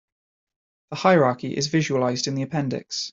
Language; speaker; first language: English; native; English